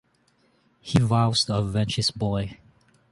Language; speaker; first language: English; non-native, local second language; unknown